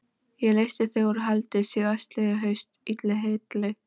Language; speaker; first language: Icelandic; non-native, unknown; Polish